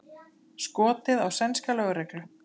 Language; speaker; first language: Icelandic; native; Icelandic